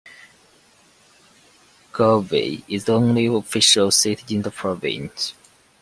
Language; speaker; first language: English; non-native, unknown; Chinese